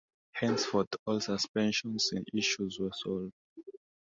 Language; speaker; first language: English; non-native, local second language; Swahili